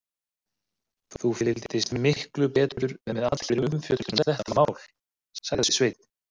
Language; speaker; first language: Icelandic; native; Icelandic